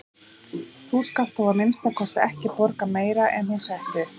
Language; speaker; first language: Icelandic; native; Icelandic